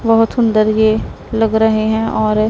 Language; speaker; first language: Hindi; non-native, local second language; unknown